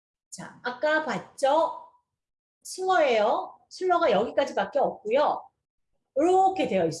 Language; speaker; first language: Korean; native; Korean